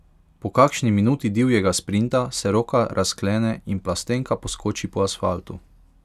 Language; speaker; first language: Slovenian; non-native, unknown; Hungarian